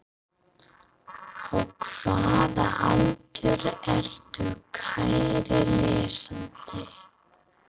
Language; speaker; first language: Icelandic; non-native, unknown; English